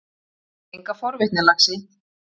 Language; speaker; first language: Icelandic; native; Icelandic